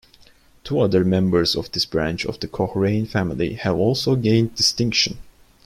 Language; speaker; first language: English; non-native, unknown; Turkish